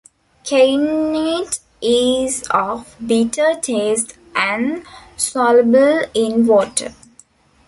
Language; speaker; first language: English; non-native, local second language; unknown